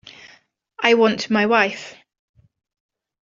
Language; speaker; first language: English; native; English